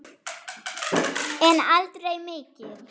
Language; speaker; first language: Icelandic; non-native, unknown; German